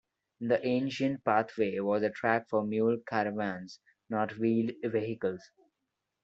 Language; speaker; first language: English; non-native, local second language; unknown